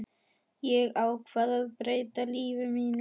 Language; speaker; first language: Icelandic; non-native, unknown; German